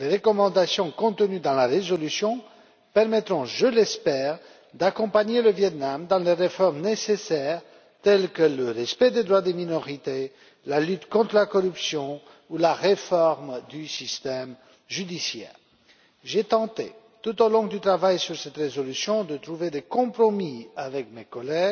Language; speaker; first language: French; non-native, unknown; Romanian